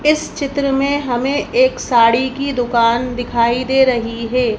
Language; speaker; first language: Hindi; native; Hindi